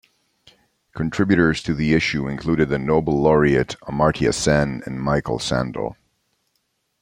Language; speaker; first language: English; native; English